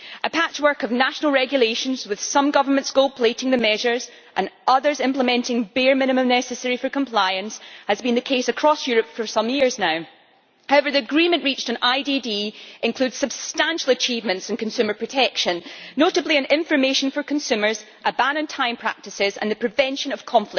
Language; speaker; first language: English; native; English